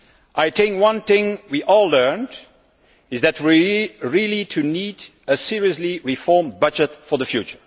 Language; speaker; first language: English; non-native, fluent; Dutch